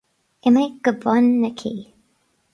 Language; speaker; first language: Irish; non-native, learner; English